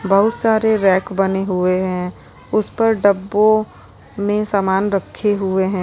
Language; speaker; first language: Hindi; native; Hindi